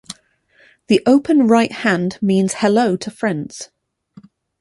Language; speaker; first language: English; native; English